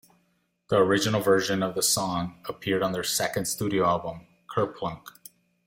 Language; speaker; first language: English; non-native, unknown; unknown